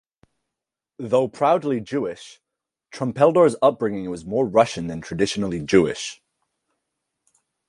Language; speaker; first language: English; native; English